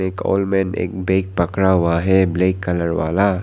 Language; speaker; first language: Hindi; non-native, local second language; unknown